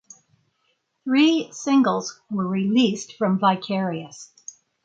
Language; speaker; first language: English; native; English